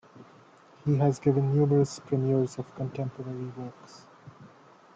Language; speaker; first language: English; non-native, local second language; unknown